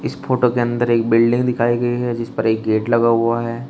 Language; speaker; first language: Hindi; native; Hindi